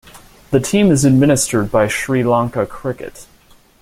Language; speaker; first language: English; native; English